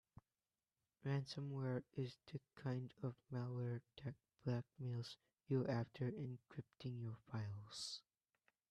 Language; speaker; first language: English; native; English